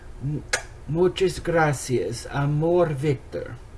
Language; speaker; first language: Spanish; non-native, learner; English